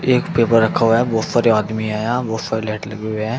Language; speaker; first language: Hindi; native; Hindi